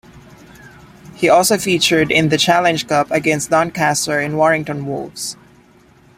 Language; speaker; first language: English; non-native, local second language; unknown